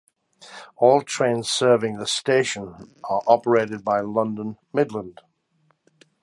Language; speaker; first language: English; native; English